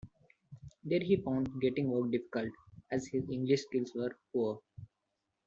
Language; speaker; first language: English; non-native, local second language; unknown